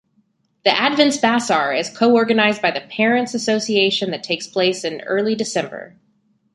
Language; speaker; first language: English; native; English